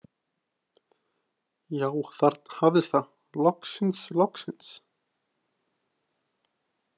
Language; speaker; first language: Icelandic; native; Icelandic